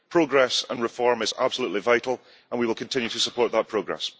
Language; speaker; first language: English; early bilingual, heritage; English